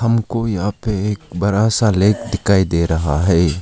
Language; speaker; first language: Hindi; early bilingual, other home language; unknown